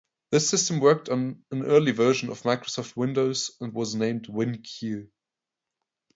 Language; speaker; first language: English; non-native, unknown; German